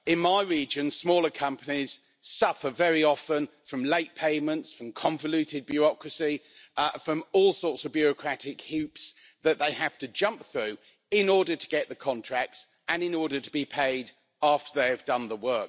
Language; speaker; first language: English; native; English